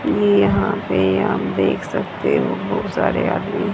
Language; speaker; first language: Hindi; native; Hindi